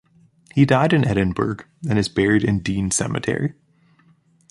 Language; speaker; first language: English; native; English